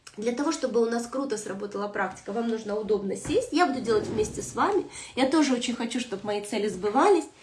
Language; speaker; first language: Russian; native; Russian